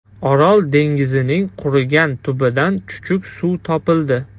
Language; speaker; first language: Uzbek; non-native, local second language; Russian